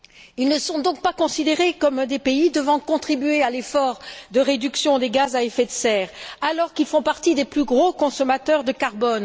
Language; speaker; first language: French; native; French